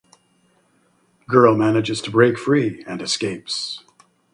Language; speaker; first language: English; native; English